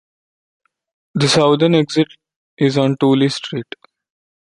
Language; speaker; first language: English; non-native, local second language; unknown